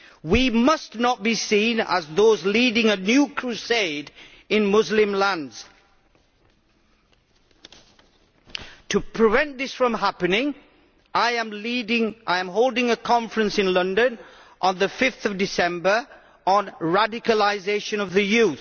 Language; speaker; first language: English; native; English